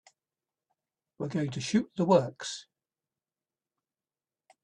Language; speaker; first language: English; native; English